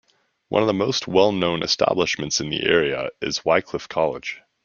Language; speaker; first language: English; native; English